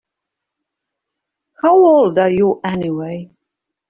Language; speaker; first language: English; native; English